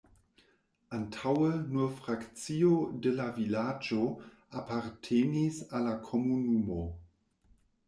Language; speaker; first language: Esperanto; non-native, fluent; German